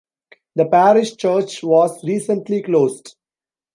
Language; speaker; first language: English; non-native, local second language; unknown